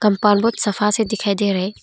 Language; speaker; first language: Hindi; non-native, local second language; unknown